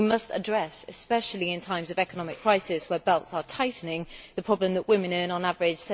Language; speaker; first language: English; native; English